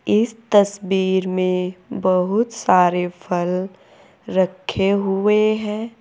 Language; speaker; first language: Hindi; native; Hindi